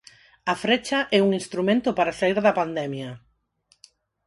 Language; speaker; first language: Galician; non-native, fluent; Spanish